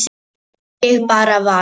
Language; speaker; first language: Icelandic; non-native, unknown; Polish